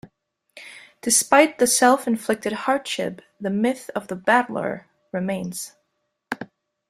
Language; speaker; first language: English; non-native, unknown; German